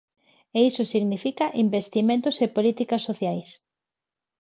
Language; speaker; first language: Galician; non-native, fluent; Spanish